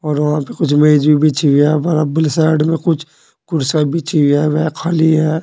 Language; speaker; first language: Hindi; native; Hindi